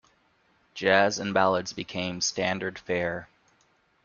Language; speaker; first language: English; native; English